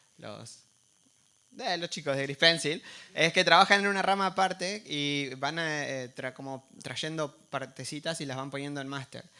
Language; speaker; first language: Spanish; native; Spanish